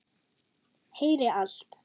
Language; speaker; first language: Icelandic; non-native, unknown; German